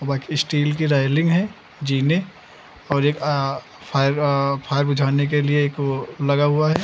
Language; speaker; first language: Hindi; native; Hindi